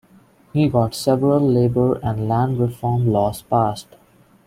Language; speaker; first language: English; non-native, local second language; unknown